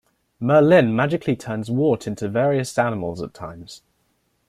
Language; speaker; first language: English; native; English